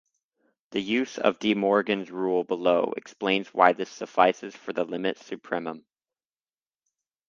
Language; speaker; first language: English; native; English